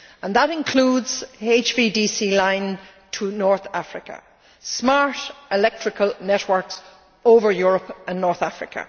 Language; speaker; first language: English; native; English